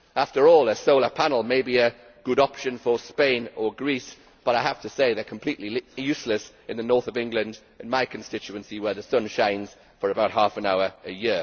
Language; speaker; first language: English; native; English